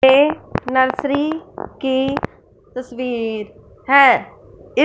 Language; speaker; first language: Hindi; non-native, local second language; Punjabi